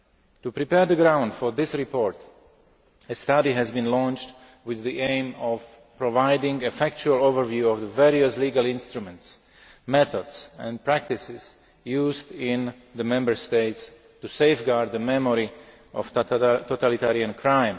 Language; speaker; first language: English; non-native, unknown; Slovak